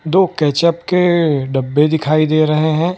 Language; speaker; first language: Hindi; non-native, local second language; Gujarati